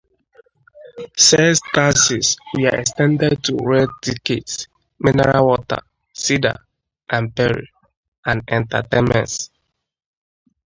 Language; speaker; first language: English; non-native, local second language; Igbo